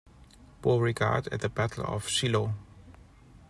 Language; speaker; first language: English; non-native, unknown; German